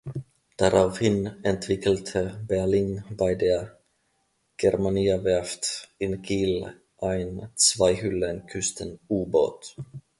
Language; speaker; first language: German; non-native, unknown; Finnish